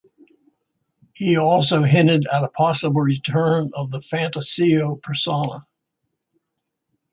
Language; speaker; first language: English; native; English